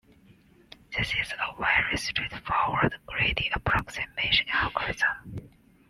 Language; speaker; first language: English; non-native, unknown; Chinese